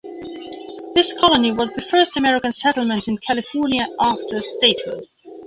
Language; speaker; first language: English; non-native, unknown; Belarusian